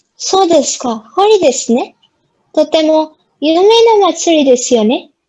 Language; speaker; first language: Japanese; non-native, learner; Bangla